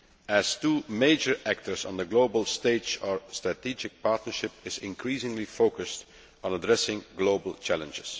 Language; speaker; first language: English; non-native, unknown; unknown